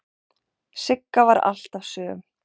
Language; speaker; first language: Icelandic; non-native, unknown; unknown